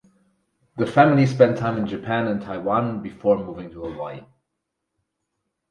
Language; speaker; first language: English; non-native, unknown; German